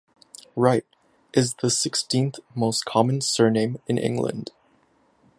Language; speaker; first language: English; native; English